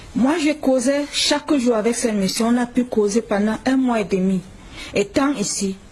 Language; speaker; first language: French; non-native, local second language; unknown